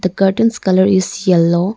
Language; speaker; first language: English; non-native, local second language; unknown